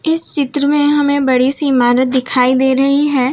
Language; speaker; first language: Hindi; non-native, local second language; Gujarati